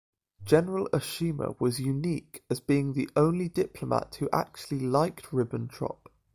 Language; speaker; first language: English; native; English